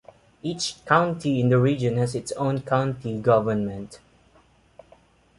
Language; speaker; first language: English; non-native, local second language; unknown